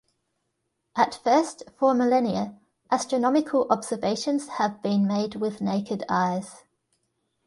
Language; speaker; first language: English; native; English